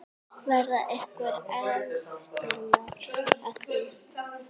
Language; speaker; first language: Icelandic; native; Icelandic